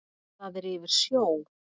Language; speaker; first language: Icelandic; native; Icelandic